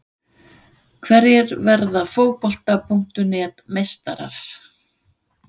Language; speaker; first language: Icelandic; non-native, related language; Danish